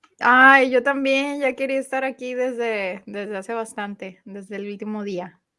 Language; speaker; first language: Spanish; native; Spanish